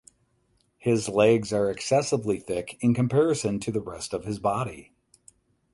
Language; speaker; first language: English; native; English